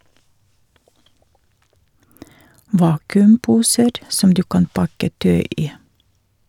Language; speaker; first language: Norwegian; non-native, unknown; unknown